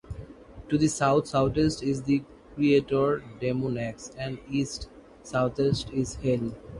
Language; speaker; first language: English; native; English